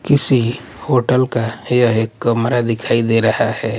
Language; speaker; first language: Hindi; non-native, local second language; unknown